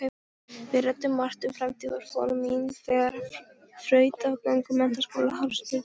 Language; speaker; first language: Icelandic; non-native, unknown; Polish